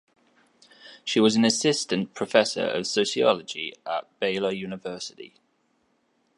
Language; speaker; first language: English; native; English